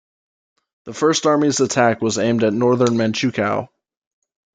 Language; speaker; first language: English; native; English